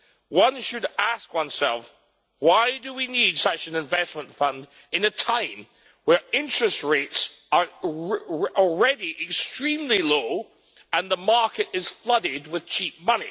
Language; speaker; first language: English; native; English